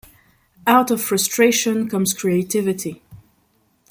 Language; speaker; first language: English; non-native, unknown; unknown